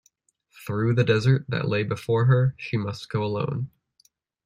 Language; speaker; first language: English; native; English